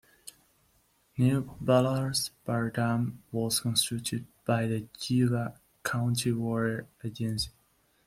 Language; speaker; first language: English; non-native, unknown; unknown